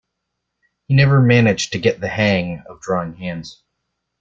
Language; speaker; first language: English; native; English